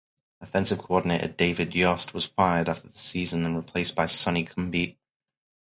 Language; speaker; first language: English; native; English